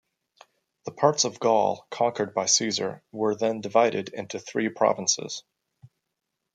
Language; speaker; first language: English; native; English